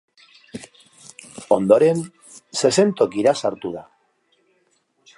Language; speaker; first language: Basque; non-native, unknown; Spanish